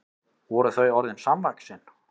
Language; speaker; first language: Icelandic; native; Icelandic